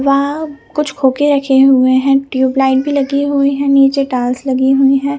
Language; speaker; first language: Hindi; non-native, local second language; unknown